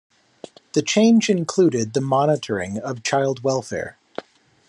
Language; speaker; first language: English; native; English